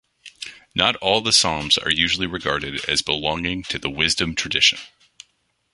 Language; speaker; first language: English; non-native, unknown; French